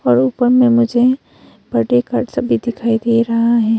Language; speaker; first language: Hindi; early bilingual, other home language; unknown